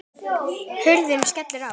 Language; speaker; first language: Icelandic; native; Icelandic